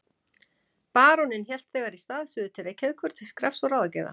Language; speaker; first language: Icelandic; native; Icelandic